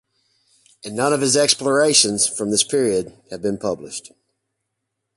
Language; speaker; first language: English; native; English